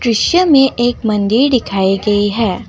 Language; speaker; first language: Hindi; non-native, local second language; Assamese